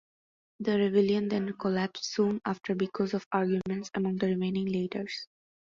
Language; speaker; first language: English; non-native, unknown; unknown